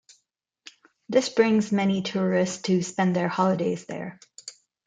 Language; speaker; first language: English; non-native, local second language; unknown